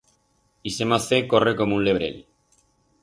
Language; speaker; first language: Aragonese; non-native, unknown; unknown